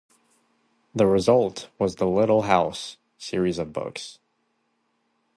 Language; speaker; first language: English; native; English